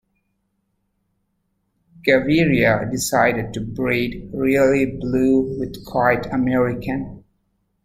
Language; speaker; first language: English; native; English